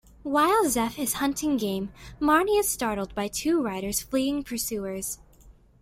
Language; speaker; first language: English; native; English